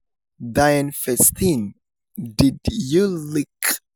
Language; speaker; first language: English; non-native, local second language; Yoruba